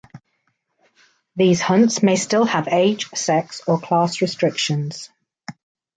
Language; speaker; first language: English; native; English